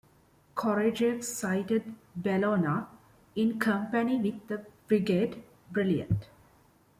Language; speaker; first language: English; non-native, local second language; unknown